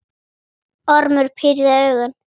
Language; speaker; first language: Icelandic; native; Icelandic